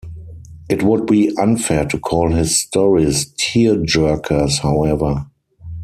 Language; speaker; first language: English; non-native, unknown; German